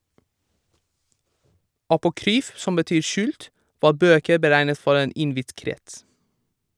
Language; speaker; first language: Norwegian; non-native, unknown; Persian